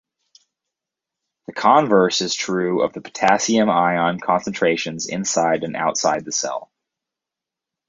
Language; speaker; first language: English; native; English